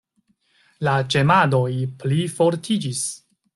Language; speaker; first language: Esperanto; non-native, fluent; Chinese